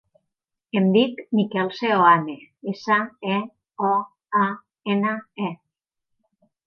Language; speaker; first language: Catalan; native; Catalan